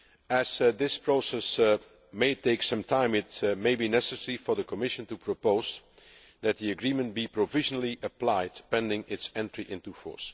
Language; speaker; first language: English; non-native, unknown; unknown